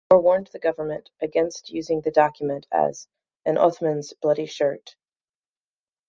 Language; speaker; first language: English; native; English